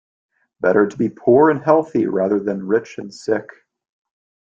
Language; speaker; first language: English; native; English